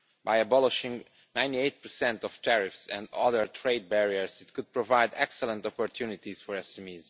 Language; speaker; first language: English; non-native, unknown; Romanian